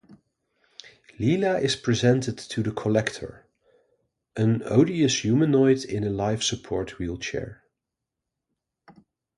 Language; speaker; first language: English; non-native, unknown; Dutch